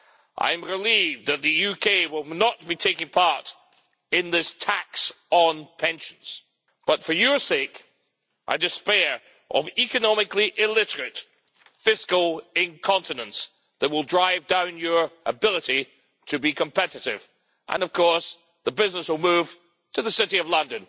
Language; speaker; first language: English; native; English